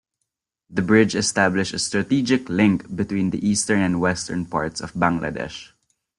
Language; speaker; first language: English; non-native, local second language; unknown